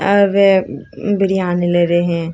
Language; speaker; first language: Hindi; native; Hindi